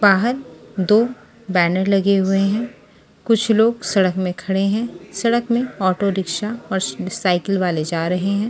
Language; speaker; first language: Hindi; non-native, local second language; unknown